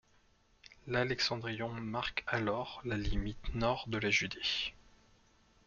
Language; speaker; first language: French; native; French